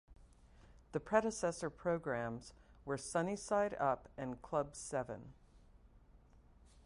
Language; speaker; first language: English; native; English